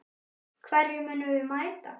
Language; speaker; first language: Icelandic; native; Icelandic